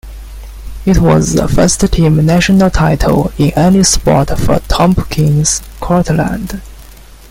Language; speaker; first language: English; non-native, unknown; Chinese